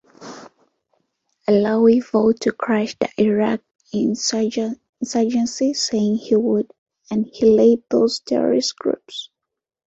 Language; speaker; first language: English; non-native, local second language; Ganda